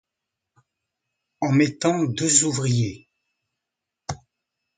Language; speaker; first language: French; non-native, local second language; Arabic